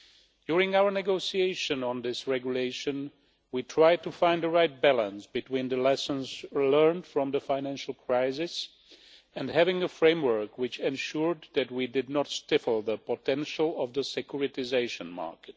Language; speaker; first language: English; non-native, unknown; Czech